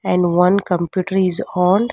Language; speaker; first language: English; non-native, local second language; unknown